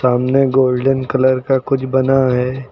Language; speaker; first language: Hindi; native; Hindi